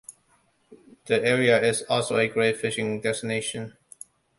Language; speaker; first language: English; non-native, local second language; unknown